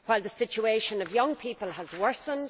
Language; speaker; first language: English; native; English